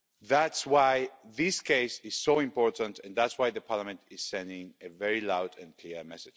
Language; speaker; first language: English; non-native, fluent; Spanish